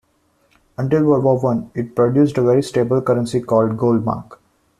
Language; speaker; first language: English; non-native, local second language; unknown